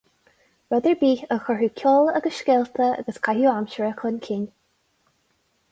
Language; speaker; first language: Irish; non-native, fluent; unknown